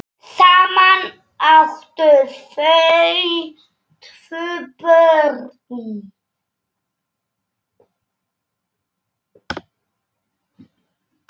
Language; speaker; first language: Icelandic; non-native, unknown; Polish